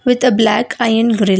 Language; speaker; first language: English; non-native, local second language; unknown